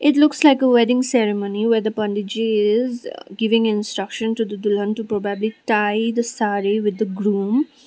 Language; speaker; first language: English; non-native, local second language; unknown